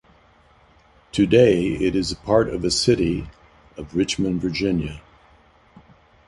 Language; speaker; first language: English; native; English